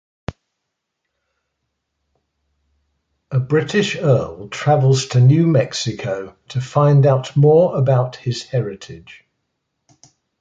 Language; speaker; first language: English; native; English